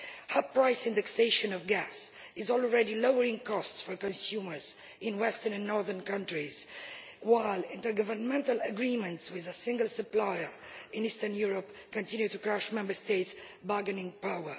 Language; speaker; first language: English; non-native, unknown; Romanian